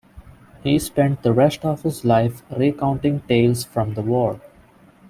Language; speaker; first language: English; non-native, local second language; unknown